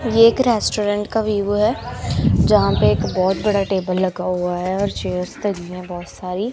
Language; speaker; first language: Hindi; non-native, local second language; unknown